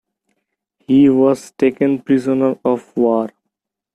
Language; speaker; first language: English; non-native, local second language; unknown